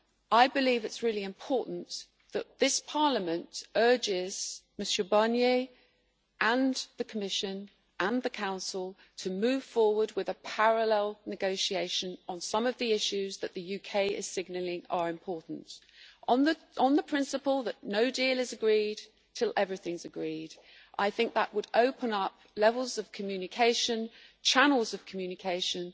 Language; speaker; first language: English; native; English